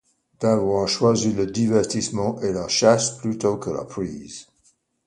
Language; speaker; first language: French; non-native, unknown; English